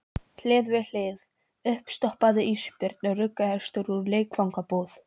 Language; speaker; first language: Icelandic; non-native, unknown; Polish